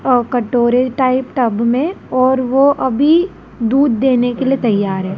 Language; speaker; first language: Hindi; native; Hindi